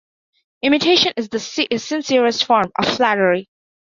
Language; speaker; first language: English; non-native, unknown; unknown